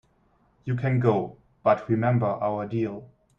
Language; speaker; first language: English; non-native, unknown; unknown